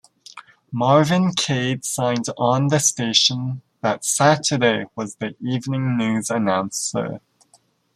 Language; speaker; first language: English; native; English